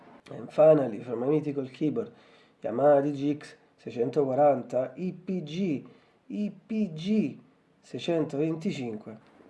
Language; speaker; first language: English; non-native, fluent; Italian